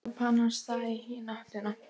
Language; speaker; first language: Icelandic; native; Icelandic